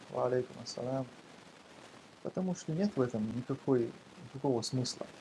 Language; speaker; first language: Russian; non-native, local second language; Chechen